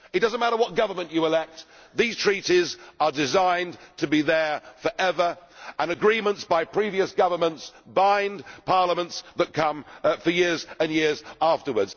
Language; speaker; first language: English; native; English